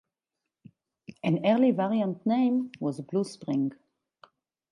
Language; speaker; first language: English; non-native, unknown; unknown